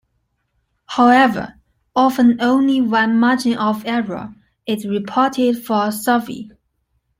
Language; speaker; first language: English; non-native, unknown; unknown